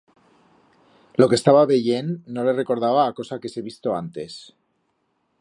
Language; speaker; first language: Aragonese; native; Aragonese